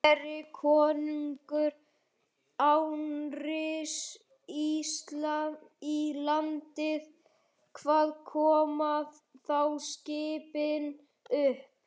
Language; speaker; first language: Icelandic; native; Icelandic